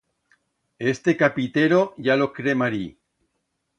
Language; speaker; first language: Aragonese; native; Aragonese